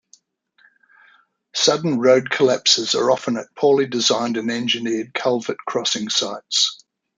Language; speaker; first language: English; native; English